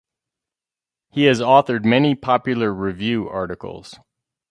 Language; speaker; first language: English; native; English